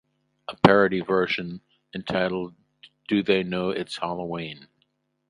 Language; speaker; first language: English; native; English